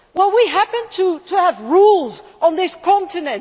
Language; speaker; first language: English; non-native, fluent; Dutch